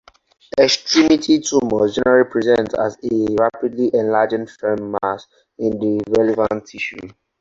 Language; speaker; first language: English; non-native, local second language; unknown